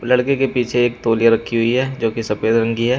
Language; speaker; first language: Hindi; native; Hindi